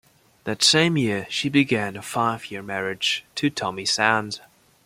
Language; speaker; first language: English; non-native, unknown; German